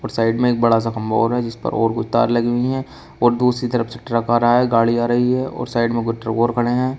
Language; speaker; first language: Hindi; native; Hindi